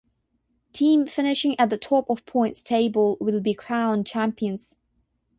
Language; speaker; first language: English; non-native, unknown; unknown